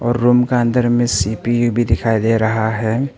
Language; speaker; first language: Hindi; non-native, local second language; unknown